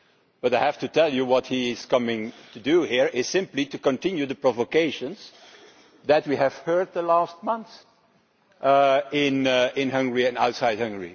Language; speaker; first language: English; non-native, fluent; Dutch